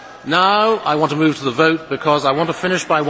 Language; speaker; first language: English; native; English